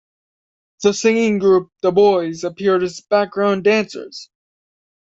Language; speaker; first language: English; native; English